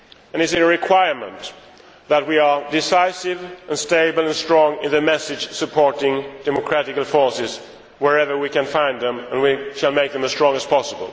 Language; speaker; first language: English; non-native, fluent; Swedish